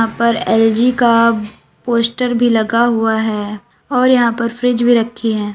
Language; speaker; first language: Hindi; native; Hindi